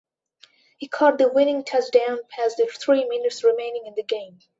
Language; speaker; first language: English; non-native, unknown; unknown